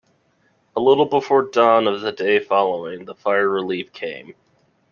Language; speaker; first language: English; native; English